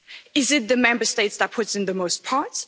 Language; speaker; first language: English; non-native, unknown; German